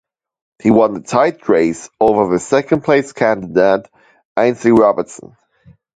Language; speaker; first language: English; non-native, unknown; German